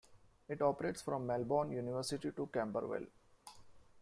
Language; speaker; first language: English; non-native, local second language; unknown